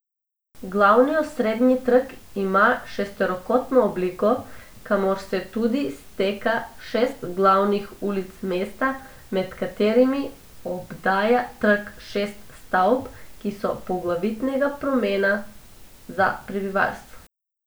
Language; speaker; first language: Slovenian; non-native, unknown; Macedonian